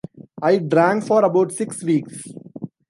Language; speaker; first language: English; non-native, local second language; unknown